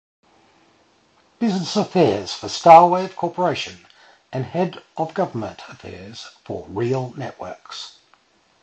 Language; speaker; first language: English; native; English